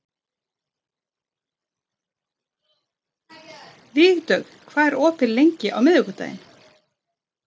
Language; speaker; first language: Icelandic; non-native, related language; Swedish